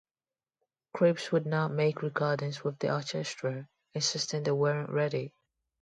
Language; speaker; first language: English; non-native, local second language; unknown